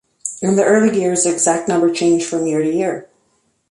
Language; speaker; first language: English; native; English